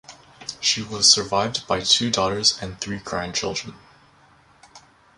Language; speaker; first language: English; native; English